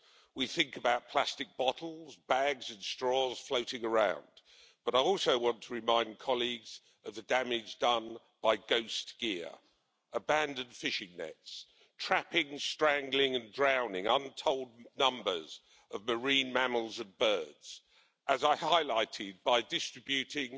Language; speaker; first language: English; native; English